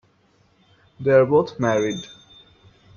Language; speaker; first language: English; non-native, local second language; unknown